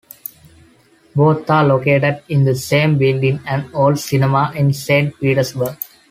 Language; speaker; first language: English; non-native, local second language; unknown